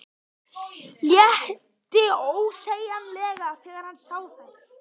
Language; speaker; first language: Icelandic; native; Icelandic